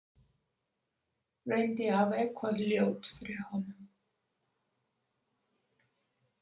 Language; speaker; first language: Icelandic; non-native, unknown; English